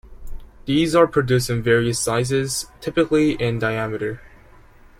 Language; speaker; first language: English; native; English